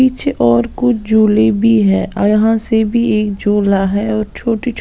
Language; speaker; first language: Hindi; non-native, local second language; Punjabi